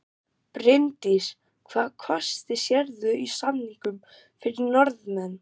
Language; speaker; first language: Icelandic; non-native, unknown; German